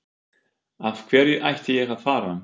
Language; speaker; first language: Icelandic; non-native, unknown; German